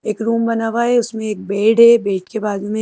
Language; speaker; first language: Hindi; native; Hindi